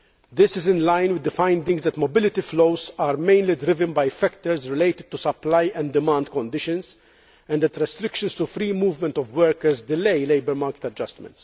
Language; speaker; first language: English; non-native, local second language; Maltese